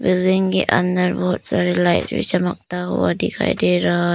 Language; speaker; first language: Hindi; early bilingual, other home language; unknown